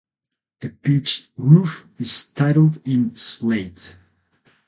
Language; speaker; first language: English; non-native, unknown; Spanish